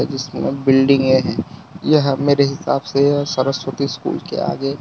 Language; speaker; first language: Hindi; non-native, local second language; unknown